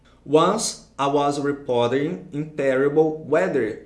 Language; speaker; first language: English; non-native, fluent; Portuguese